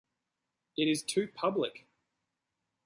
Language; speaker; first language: English; native; English